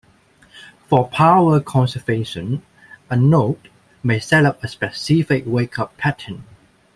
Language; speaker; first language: English; non-native, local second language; Cantonese